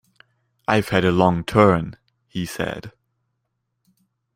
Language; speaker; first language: English; non-native, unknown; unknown